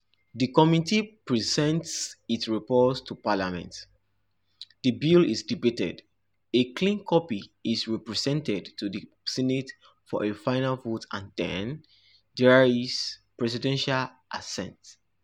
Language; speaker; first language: English; non-native, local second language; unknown